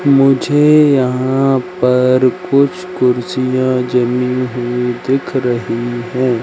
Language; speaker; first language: Hindi; native; Hindi